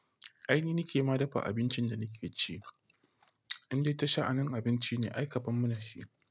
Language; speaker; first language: Hausa; non-native, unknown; Igbo